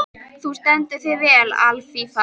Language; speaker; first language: Icelandic; native; Icelandic